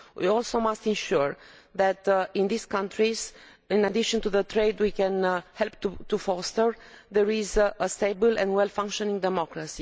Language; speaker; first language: English; non-native, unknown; Romanian